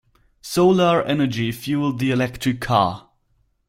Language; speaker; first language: English; non-native, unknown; German